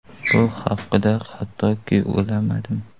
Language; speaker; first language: Uzbek; native; Uzbek